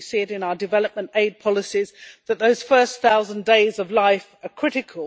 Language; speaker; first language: English; native; English